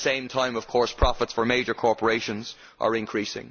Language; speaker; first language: English; native; English